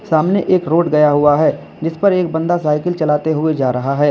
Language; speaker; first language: Hindi; native; Hindi